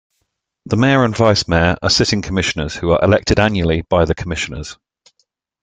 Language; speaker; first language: English; native; English